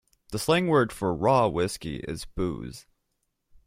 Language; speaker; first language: English; native; English